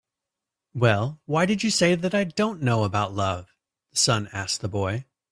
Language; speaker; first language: English; native; English